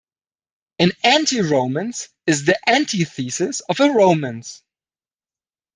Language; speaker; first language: English; non-native, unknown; German